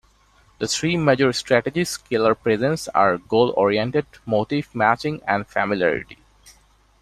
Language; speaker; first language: English; non-native, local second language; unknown